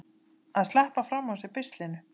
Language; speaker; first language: Icelandic; native; Icelandic